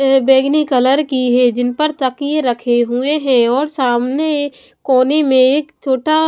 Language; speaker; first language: Hindi; non-native, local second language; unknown